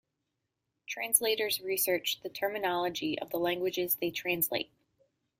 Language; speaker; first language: English; native; English